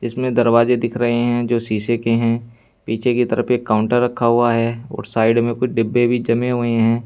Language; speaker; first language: Hindi; native; Hindi